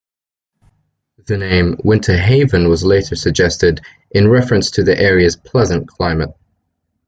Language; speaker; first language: English; native; English